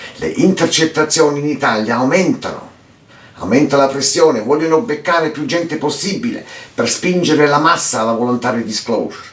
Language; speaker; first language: Italian; early bilingual, heritage; Italian